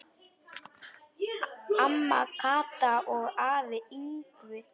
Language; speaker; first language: Icelandic; non-native, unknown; Polish